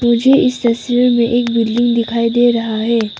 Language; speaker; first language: Hindi; non-native, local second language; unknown